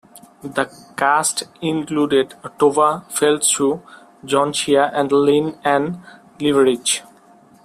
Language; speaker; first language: English; non-native, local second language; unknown